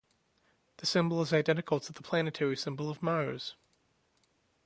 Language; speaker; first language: English; native; English